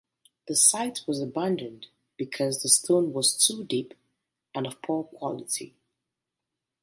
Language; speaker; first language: English; native; English